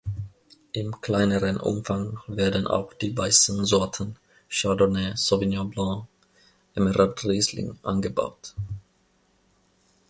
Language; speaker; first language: German; non-native, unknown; Finnish